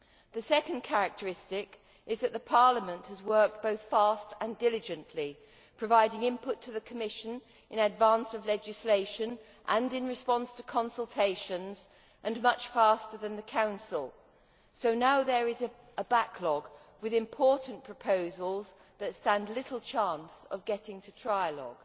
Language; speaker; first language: English; native; English